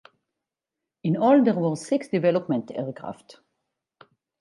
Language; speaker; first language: English; non-native, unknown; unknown